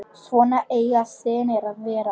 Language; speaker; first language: Icelandic; non-native, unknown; Polish